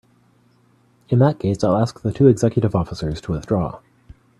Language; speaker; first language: English; native; English